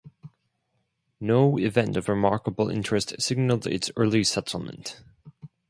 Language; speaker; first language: English; non-native, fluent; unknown